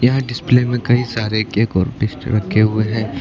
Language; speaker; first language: Hindi; native; Hindi